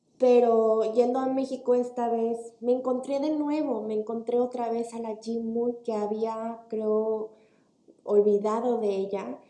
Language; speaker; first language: Spanish; early bilingual, other home language; Korean